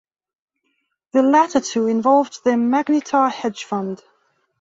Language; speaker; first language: English; non-native, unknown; Belarusian